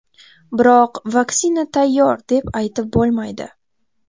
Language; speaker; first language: Uzbek; native; Uzbek